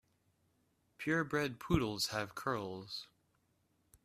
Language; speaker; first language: English; native; English